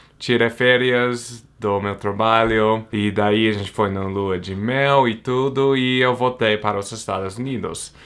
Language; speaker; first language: Portuguese; non-native, fluent; English